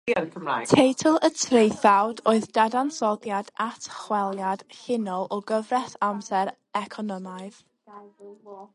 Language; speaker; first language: Welsh; native; Welsh